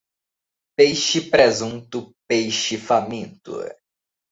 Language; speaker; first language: Portuguese; native; Portuguese